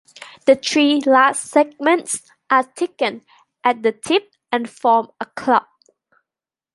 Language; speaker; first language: English; non-native, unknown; Thai